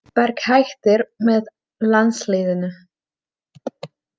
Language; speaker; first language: Icelandic; non-native, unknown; Czech